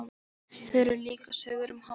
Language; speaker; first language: Icelandic; non-native, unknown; Polish